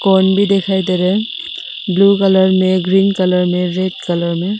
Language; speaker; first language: Hindi; non-native, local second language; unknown